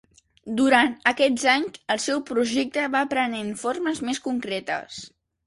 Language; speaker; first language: Catalan; native; Catalan